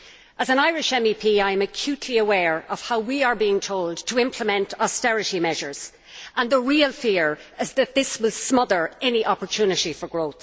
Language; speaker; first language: English; native; English